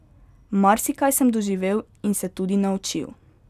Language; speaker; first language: Slovenian; native; Slovenian